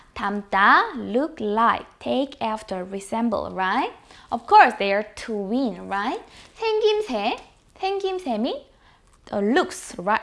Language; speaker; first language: English; non-native, fluent; Korean